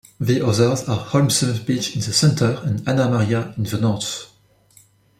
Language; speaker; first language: English; non-native, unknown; French